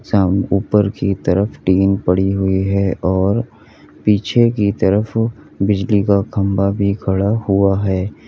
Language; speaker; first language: Hindi; native; Hindi